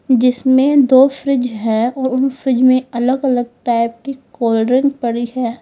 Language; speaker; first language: Hindi; native; Hindi